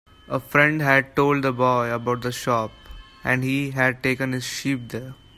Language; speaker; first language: English; non-native, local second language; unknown